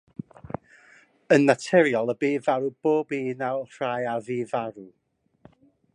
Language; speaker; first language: Welsh; non-native, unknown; English